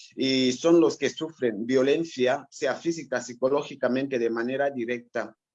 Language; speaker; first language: Spanish; non-native, local second language; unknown